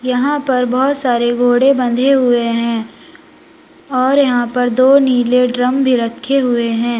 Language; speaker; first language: Hindi; native; Hindi